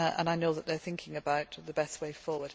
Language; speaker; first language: English; native; English